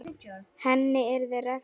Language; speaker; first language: Icelandic; native; Icelandic